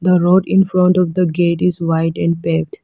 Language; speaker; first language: English; non-native, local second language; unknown